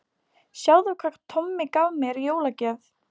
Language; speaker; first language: Icelandic; non-native, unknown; Polish